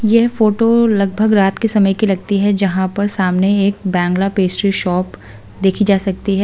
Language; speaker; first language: Hindi; native; Hindi